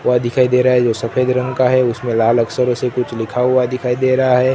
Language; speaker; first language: Hindi; non-native, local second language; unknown